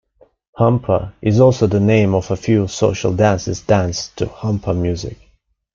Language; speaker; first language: English; non-native, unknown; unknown